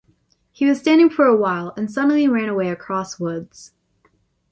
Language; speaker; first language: English; native; English